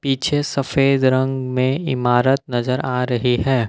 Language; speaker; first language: Hindi; non-native, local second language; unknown